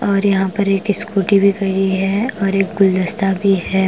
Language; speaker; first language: Hindi; non-native, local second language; Punjabi